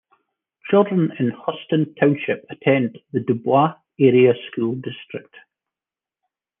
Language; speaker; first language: English; native; English